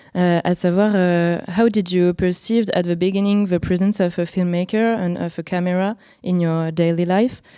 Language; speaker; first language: English; non-native, fluent; French